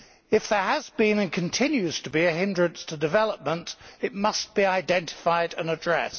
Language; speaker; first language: English; native; English